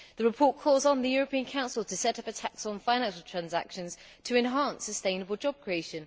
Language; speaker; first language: English; native; English